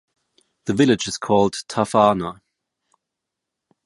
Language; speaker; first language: English; non-native, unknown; German